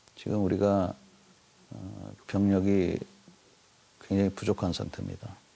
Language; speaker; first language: Korean; native; Korean